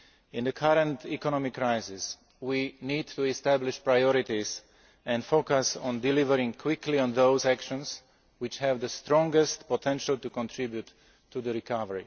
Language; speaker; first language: English; non-native, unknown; Slovak